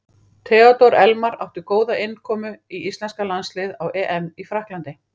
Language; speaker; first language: Icelandic; native; Icelandic